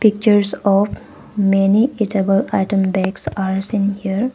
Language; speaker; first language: English; non-native, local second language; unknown